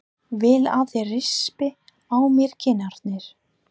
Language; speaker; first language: Icelandic; non-native, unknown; English